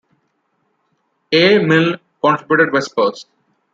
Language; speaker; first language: English; non-native, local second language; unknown